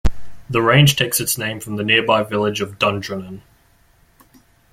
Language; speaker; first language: English; native; English